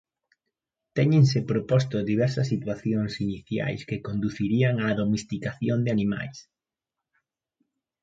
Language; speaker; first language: Galician; native; Galician